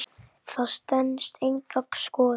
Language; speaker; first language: Icelandic; native; Icelandic